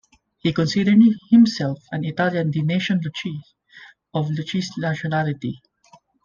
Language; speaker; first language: English; non-native, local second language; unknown